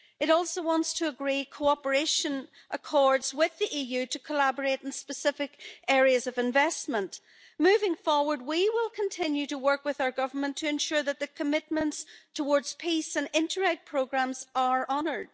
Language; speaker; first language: English; native; English